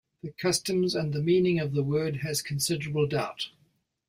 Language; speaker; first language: English; native; English